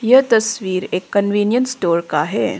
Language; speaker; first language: Hindi; non-native, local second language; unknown